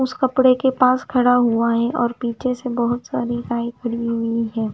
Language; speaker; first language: Hindi; non-native, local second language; Punjabi